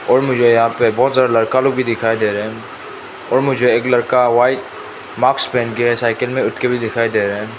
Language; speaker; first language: Hindi; non-native, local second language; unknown